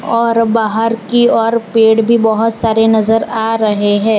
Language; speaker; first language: Hindi; non-native, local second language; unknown